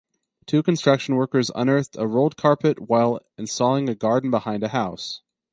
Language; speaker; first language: English; native; English